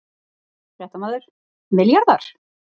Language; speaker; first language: Icelandic; native; Icelandic